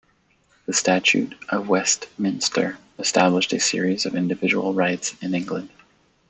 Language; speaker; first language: English; native; English